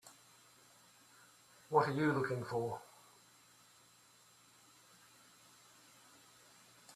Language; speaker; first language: English; native; English